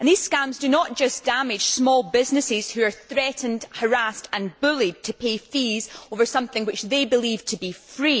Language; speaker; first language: English; native; English